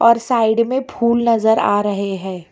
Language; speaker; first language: Hindi; non-native, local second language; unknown